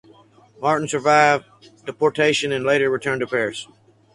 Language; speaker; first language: English; native; English